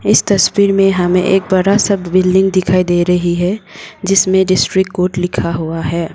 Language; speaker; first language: Hindi; non-native, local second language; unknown